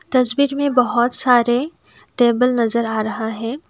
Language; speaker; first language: Hindi; non-native, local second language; Assamese